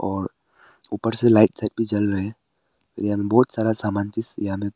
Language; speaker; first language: Hindi; early bilingual, other home language; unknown